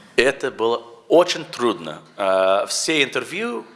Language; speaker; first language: Russian; non-native, learner; English